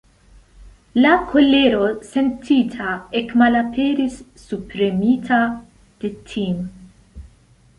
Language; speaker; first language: Esperanto; non-native, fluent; Central Kurdish